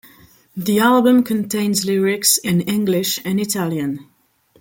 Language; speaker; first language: English; non-native, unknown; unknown